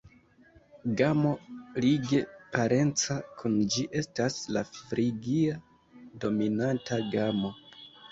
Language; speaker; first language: Esperanto; non-native, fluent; Kinyarwanda